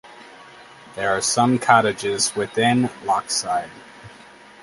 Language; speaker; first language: English; native; English